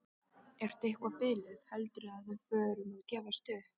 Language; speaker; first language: Icelandic; native; Icelandic